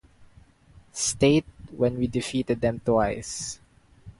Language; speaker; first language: English; non-native, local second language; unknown